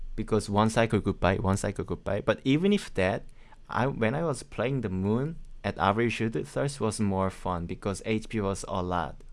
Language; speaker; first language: English; non-native, learner; Korean